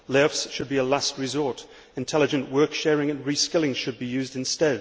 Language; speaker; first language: English; native; English